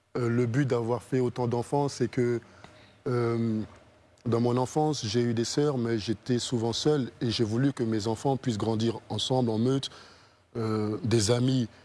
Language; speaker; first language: French; early bilingual, other home language; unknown